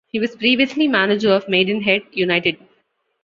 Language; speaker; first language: English; non-native, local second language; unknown